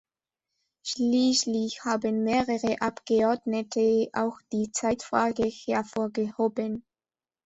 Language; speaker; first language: German; non-native, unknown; Spanish